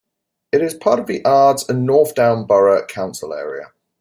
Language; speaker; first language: English; native; English